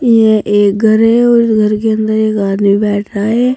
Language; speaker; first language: Hindi; native; Hindi